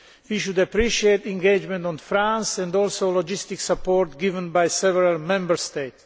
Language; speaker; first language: English; non-native, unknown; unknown